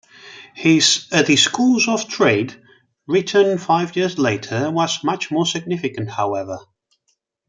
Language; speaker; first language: English; non-native, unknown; Catalan